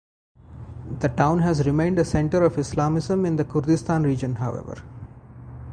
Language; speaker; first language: English; non-native, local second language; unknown